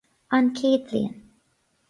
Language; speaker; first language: Irish; non-native, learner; English